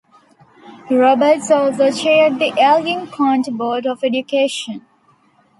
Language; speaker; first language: English; non-native, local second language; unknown